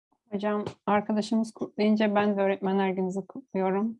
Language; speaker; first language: Turkish; native; Turkish